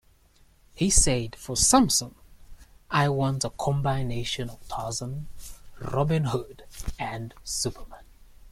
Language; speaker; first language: English; native; English